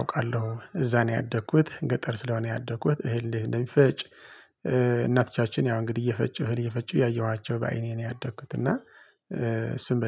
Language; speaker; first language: Amharic; non-native, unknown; Tigrinya